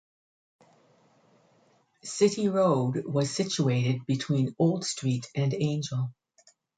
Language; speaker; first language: English; native; English